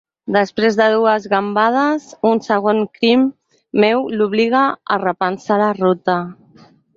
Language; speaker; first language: Catalan; native; Catalan